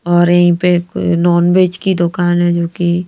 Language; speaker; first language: Hindi; native; Hindi